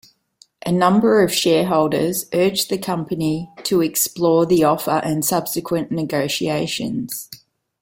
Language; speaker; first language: English; native; English